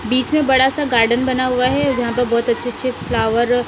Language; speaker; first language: Hindi; non-native, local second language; Punjabi